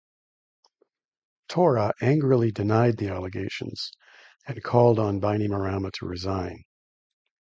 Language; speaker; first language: English; native; English